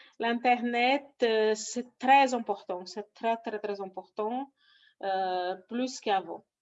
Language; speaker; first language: French; non-native, fluent; Portuguese